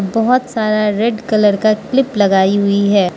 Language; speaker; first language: Hindi; non-native, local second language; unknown